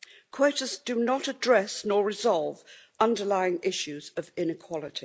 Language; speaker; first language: English; native; English